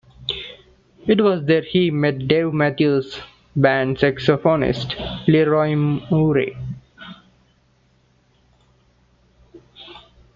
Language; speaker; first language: English; non-native, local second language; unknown